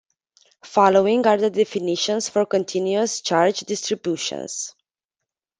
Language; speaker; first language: English; non-native, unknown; Romanian